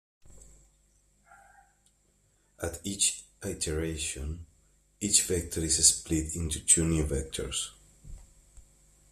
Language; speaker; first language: English; non-native, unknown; Spanish